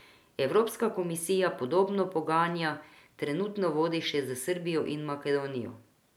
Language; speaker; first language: Slovenian; non-native, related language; Croatian